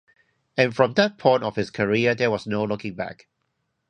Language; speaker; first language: English; non-native, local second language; Cantonese